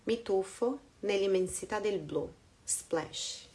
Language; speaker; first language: Italian; non-native, fluent; Portuguese